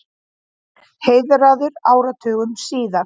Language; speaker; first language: Icelandic; native; Icelandic